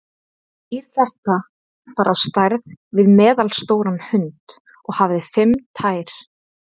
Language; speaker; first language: Icelandic; native; Icelandic